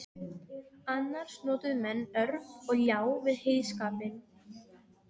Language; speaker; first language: Icelandic; non-native, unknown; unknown